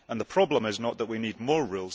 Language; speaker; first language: English; early bilingual, heritage; English